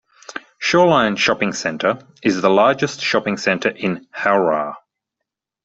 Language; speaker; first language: English; native; English